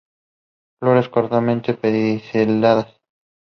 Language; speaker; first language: English; non-native, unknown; Spanish